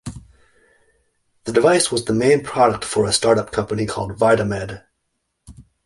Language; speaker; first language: English; native; English